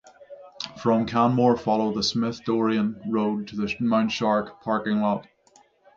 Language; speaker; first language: English; native; English